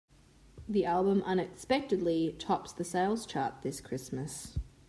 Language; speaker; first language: English; native; English